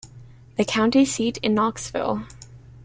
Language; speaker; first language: English; native; English